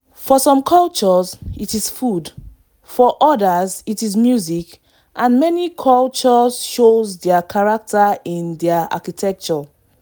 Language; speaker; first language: English; non-native, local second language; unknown